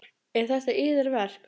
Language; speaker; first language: Icelandic; native; Icelandic